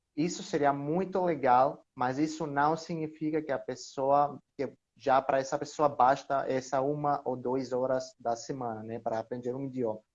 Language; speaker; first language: Portuguese; non-native, learner; Greek